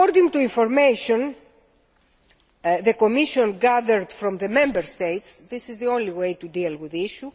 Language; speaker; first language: English; non-native, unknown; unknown